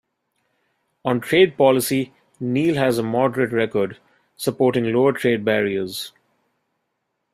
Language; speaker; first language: English; non-native, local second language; Bangla